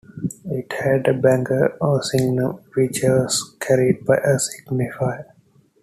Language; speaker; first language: English; non-native, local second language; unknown